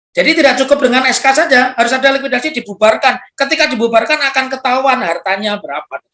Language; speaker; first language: Indonesian; non-native, local second language; Javanese